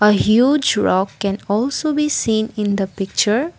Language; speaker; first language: English; non-native, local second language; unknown